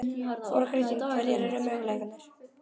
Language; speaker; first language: Icelandic; native; Icelandic